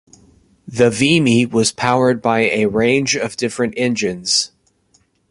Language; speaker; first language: English; native; English